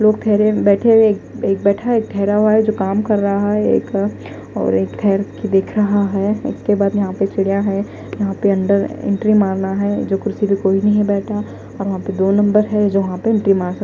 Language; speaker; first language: Hindi; non-native, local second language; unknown